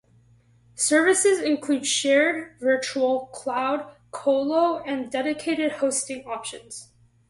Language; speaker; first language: English; native; English